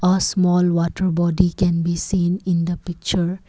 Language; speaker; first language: English; non-native, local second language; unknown